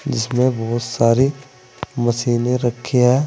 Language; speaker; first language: Hindi; native; Hindi